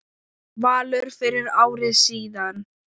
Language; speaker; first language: Icelandic; non-native, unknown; Thai